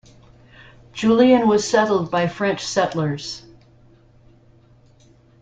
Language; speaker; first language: English; native; English